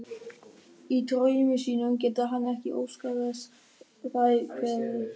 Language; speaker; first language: Icelandic; non-native, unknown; German